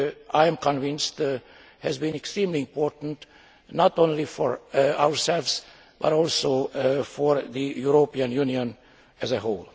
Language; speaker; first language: English; non-native, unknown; Hungarian